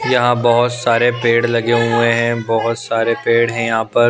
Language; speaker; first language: Hindi; non-native, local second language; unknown